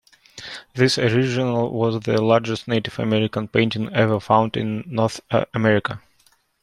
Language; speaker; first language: English; non-native, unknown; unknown